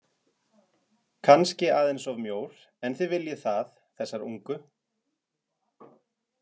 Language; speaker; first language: Icelandic; native; Icelandic